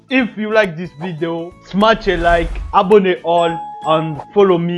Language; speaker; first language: English; non-native, learner; Turkish